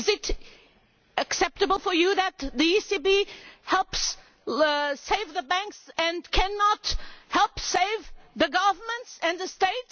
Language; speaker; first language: English; non-native, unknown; Portuguese